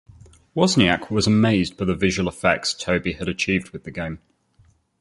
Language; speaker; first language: English; native; English